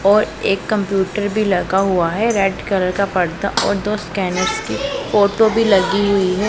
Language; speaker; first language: Hindi; non-native, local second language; Punjabi